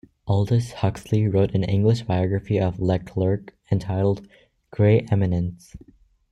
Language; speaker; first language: English; native; English